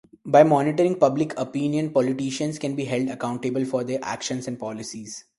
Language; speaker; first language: English; non-native, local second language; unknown